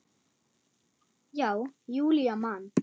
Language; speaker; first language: Icelandic; non-native, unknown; German